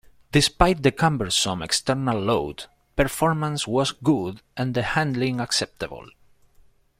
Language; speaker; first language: English; non-native, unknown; Spanish